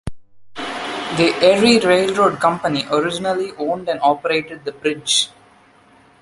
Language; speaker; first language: English; non-native, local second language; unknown